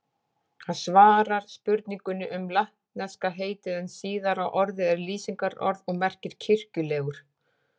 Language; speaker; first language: Icelandic; native; Icelandic